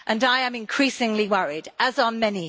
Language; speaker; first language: English; native; English